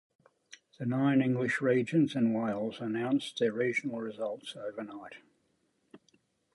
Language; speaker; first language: English; native; English